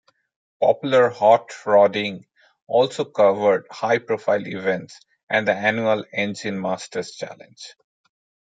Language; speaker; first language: English; non-native, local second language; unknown